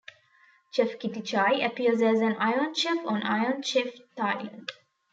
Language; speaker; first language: English; non-native, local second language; Tamil